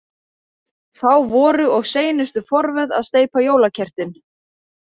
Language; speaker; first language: Icelandic; native; Icelandic